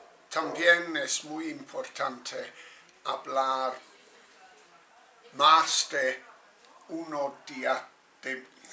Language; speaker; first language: Spanish; non-native, learner; English